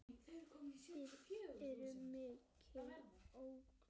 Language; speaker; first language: Icelandic; native; Icelandic